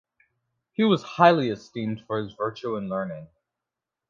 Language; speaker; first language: English; native; English